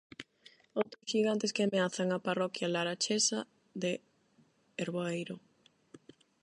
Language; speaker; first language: Galician; non-native, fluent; Spanish